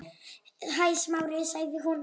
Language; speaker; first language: Icelandic; non-native, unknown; Polish